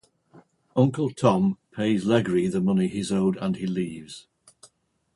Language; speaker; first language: English; native; English